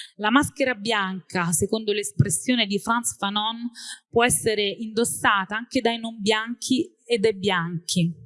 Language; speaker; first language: Italian; native; Italian